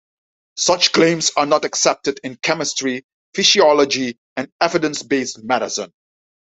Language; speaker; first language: English; non-native, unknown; Dutch